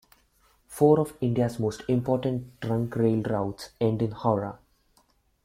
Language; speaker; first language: English; non-native, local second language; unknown